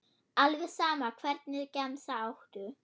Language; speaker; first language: Icelandic; non-native, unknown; German